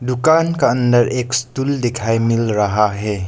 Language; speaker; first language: Hindi; non-native, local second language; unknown